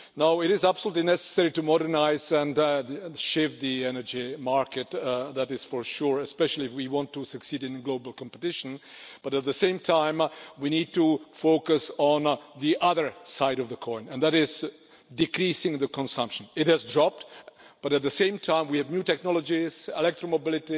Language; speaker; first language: English; non-native, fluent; Czech